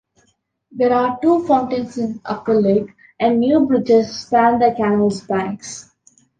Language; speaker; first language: English; non-native, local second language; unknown